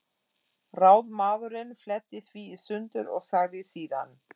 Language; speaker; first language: Icelandic; non-native, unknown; German